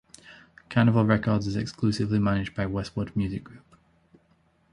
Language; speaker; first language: English; native; English